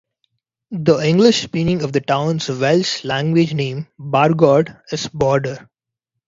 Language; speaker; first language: English; non-native, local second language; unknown